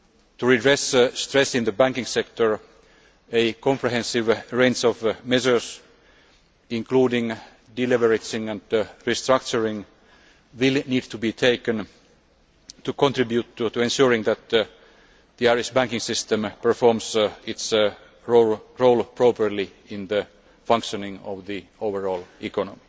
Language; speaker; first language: English; non-native, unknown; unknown